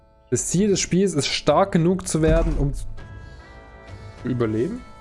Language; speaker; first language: German; native; German